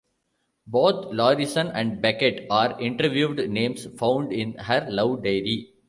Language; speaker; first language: English; non-native, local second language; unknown